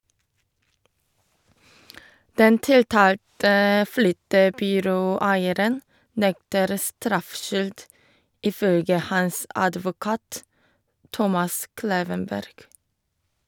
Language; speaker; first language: Norwegian; non-native, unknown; Korean